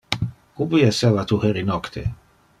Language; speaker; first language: Interlingua; non-native, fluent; Dutch